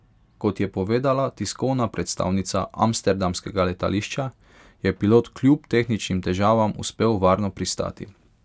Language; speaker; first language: Slovenian; non-native, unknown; Hungarian